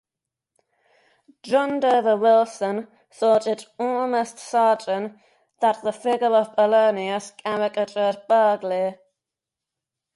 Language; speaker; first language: English; native; English